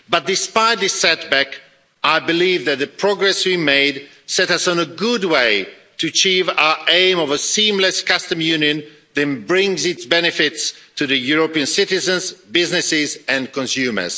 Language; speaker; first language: English; non-native, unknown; Swedish